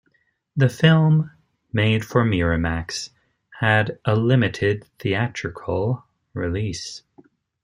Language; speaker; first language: English; native; English